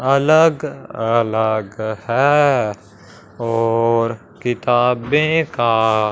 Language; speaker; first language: Hindi; non-native, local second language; Punjabi